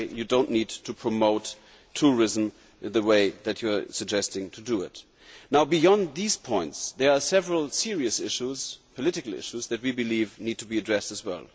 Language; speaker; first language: English; non-native, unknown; German